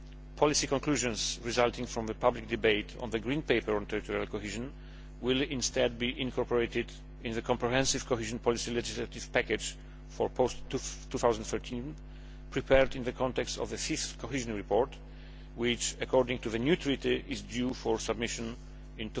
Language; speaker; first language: English; non-native, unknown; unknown